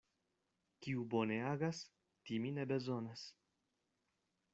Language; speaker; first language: Esperanto; non-native, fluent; Spanish